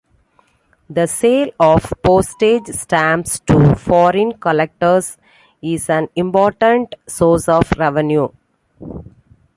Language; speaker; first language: English; non-native, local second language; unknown